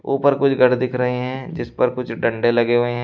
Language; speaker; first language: Hindi; native; Hindi